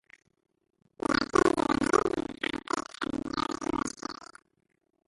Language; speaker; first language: English; native; English